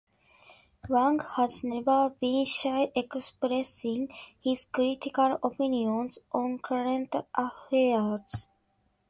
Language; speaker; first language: English; non-native, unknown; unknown